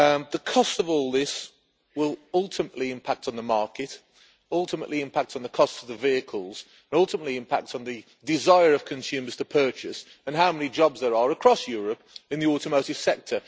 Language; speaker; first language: English; native; English